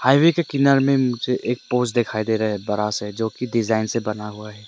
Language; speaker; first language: Hindi; non-native, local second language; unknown